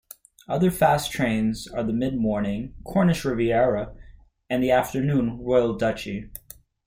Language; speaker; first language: English; native; English